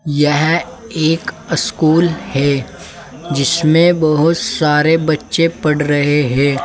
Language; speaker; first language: Hindi; native; Hindi